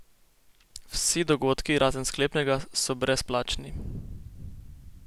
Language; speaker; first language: Slovenian; native; Slovenian